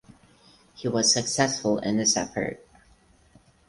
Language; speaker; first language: English; non-native, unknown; Portuguese